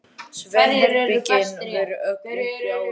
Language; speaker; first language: Icelandic; native; Icelandic